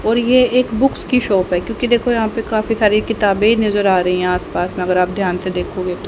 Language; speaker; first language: Hindi; native; Hindi